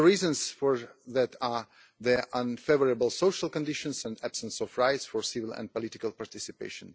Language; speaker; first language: English; non-native, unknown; Russian